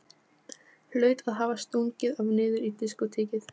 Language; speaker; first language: Icelandic; non-native, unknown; Polish